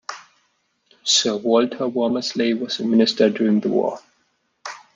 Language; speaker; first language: English; non-native, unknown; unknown